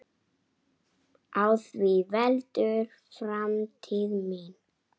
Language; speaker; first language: Icelandic; native; Icelandic